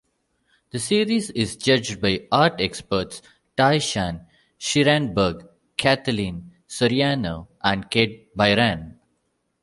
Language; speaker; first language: English; non-native, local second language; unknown